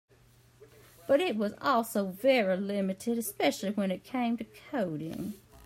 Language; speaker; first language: English; native; English